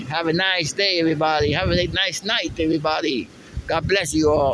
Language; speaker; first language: English; non-native, local second language; Spanish